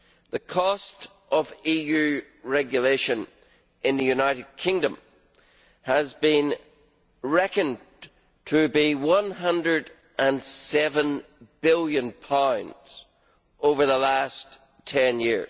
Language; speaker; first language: English; native; English